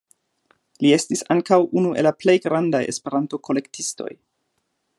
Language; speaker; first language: Esperanto; non-native, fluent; German